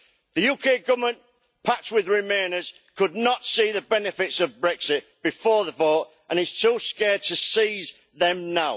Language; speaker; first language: English; native; English